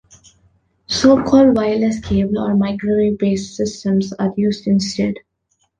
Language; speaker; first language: English; non-native, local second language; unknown